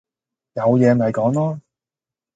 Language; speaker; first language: Cantonese; native; Cantonese